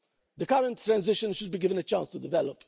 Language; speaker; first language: English; non-native, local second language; Maltese